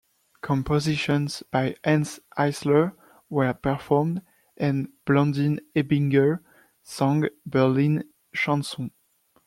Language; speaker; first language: English; non-native, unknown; French